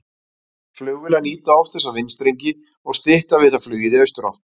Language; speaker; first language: Icelandic; native; Icelandic